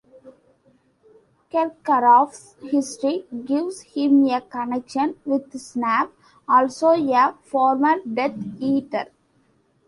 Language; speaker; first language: English; non-native, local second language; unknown